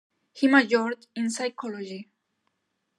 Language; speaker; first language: English; non-native, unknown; Spanish